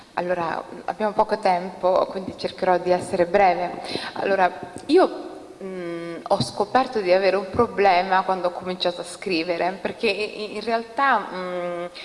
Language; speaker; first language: Italian; early bilingual, other home language; Somali